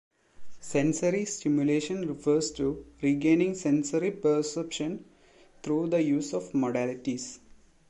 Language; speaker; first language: English; non-native, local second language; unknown